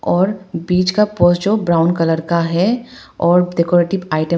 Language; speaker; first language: Hindi; non-native, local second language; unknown